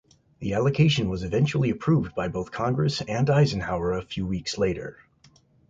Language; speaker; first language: English; native; English